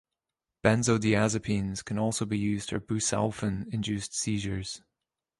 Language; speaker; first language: English; native; English